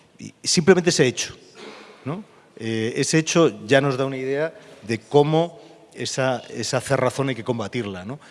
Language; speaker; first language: Spanish; native; Spanish